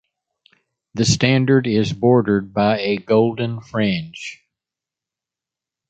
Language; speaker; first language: English; native; English